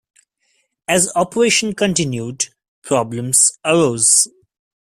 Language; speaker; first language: English; non-native, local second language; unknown